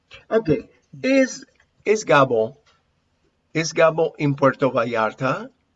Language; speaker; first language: English; non-native, fluent; Spanish